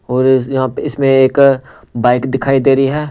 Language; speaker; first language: Hindi; non-native, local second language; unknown